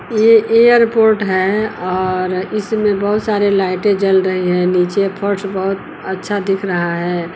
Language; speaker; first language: Hindi; native; Hindi